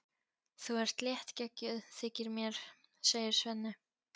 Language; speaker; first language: Icelandic; non-native, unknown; Polish